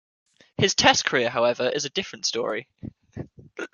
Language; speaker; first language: English; native; English